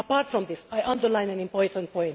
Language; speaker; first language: English; non-native, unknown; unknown